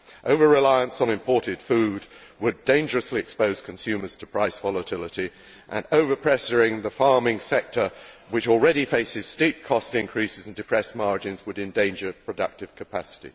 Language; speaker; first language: English; native; English